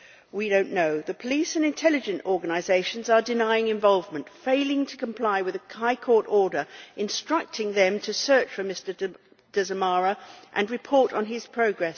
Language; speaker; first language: English; native; English